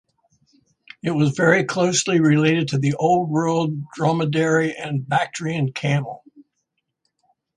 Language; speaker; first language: English; native; English